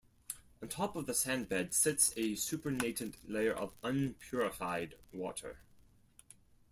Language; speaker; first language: English; non-native, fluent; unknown